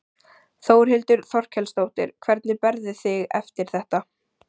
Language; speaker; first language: Icelandic; native; Icelandic